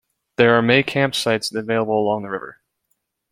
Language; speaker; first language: English; native; English